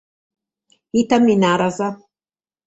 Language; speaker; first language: Sardinian; native; Sardinian